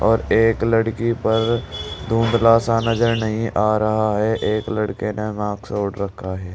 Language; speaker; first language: Hindi; native; Hindi